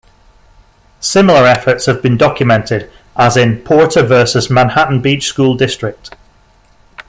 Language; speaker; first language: English; native; English